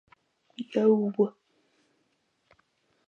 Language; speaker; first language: English; native; English